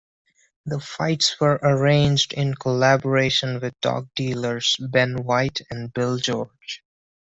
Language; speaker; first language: English; non-native, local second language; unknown